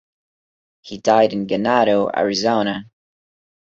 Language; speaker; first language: English; non-native, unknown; Portuguese